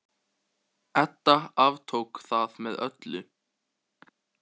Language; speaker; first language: Icelandic; native; Icelandic